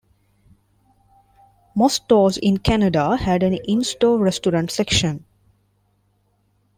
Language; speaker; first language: English; non-native, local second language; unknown